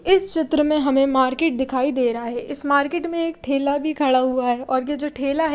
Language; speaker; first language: Hindi; native; Hindi